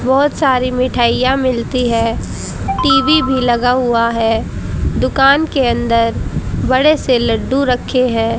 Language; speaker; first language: Hindi; native; Hindi